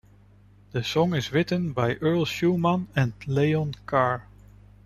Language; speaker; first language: English; non-native, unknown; Dutch